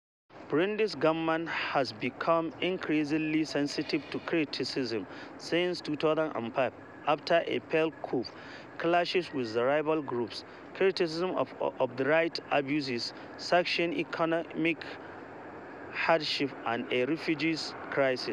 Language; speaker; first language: English; non-native, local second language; Hausa